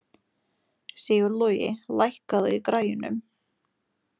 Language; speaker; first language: Icelandic; non-native, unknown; Lithuanian